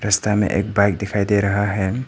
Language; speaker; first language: Hindi; non-native, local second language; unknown